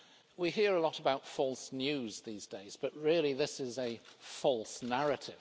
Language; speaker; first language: English; native; English